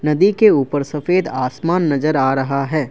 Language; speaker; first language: Hindi; non-native, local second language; Assamese